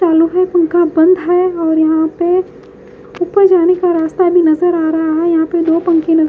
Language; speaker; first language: Hindi; native; Hindi